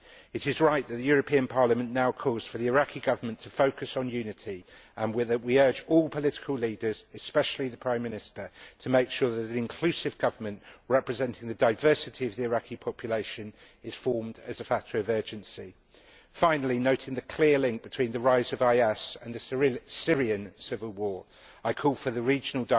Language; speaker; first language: English; native; English